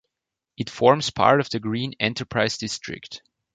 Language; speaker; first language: English; non-native, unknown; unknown